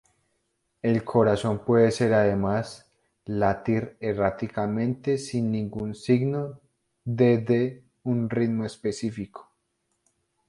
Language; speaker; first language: Spanish; native; Spanish